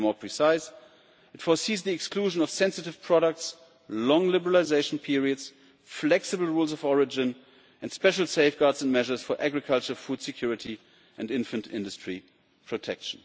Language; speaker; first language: English; non-native, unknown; German